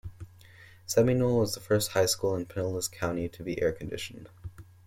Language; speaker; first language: English; native; English